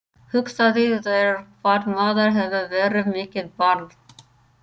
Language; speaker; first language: Icelandic; non-native, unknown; English